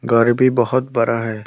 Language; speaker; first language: Hindi; non-native, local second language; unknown